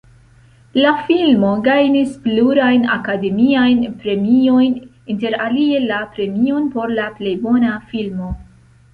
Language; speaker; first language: Esperanto; non-native, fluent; Central Kurdish